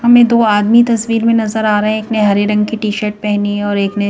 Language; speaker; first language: Hindi; native; Hindi